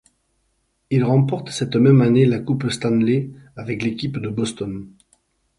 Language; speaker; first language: French; native; French